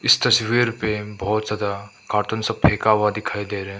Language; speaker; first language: Hindi; non-native, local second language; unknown